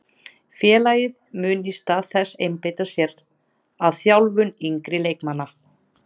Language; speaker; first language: Icelandic; native; Icelandic